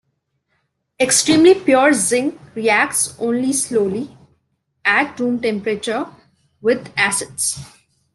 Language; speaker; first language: English; non-native, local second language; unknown